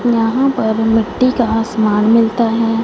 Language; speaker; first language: Hindi; non-native, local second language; Punjabi